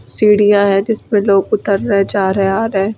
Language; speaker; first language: Hindi; native; Hindi